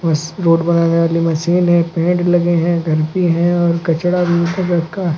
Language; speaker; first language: Hindi; native; Hindi